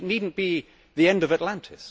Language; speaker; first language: English; native; English